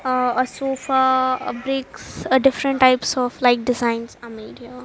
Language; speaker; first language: English; non-native, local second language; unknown